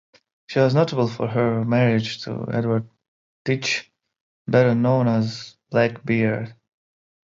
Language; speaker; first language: English; non-native, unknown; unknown